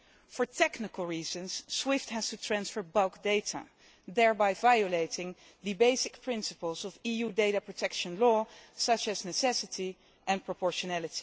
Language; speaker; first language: English; non-native, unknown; Dutch